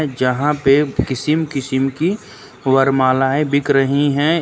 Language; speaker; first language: Hindi; native; Hindi